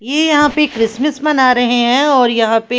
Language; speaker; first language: Hindi; native; Hindi